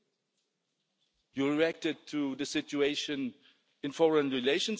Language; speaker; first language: English; non-native, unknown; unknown